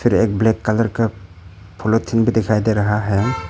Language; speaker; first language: Hindi; non-native, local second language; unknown